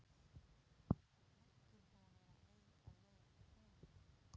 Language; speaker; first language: Icelandic; non-native, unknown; Polish